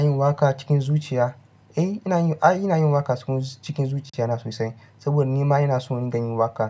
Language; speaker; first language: Hausa; non-native, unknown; Yoruba